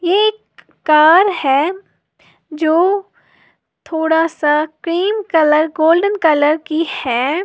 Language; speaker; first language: Hindi; native; Hindi